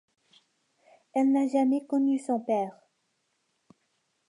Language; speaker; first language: French; non-native, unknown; English